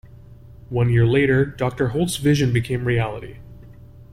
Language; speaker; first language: English; native; English